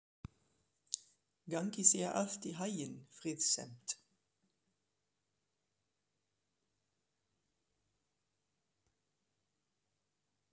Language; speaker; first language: Icelandic; non-native, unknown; German